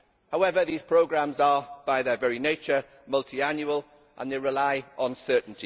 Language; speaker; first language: English; native; English